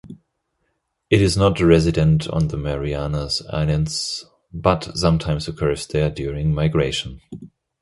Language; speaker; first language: English; non-native, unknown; German